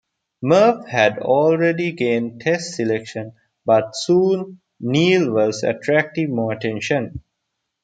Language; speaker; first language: English; non-native, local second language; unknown